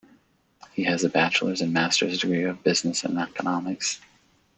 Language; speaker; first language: English; native; English